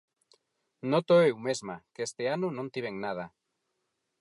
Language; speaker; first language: Galician; non-native, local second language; Spanish